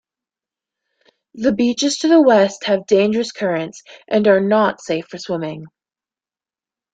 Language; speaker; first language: English; native; English